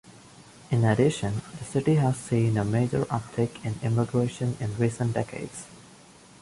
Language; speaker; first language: English; non-native, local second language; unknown